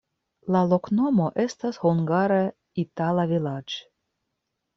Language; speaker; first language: Esperanto; non-native, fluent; Russian